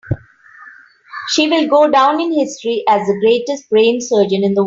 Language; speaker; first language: English; non-native, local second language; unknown